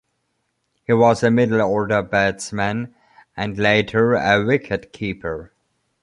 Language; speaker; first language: English; non-native, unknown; German